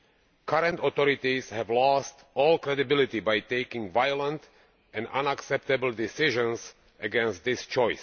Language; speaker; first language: English; non-native, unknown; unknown